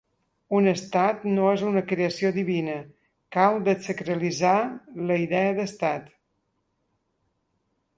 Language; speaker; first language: Catalan; native; Catalan